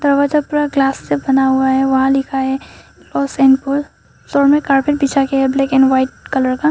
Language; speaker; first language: Hindi; non-native, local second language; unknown